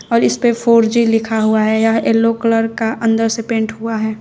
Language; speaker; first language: Hindi; native; Hindi